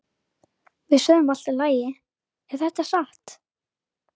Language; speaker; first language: Icelandic; native; Icelandic